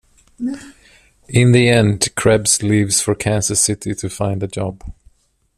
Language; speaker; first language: English; non-native, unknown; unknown